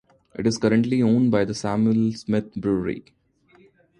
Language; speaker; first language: English; non-native, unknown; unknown